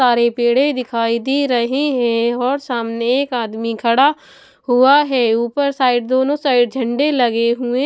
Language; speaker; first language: Hindi; non-native, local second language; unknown